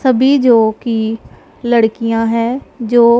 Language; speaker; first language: Hindi; non-native, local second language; Punjabi